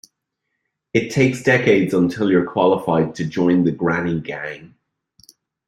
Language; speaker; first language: English; native; English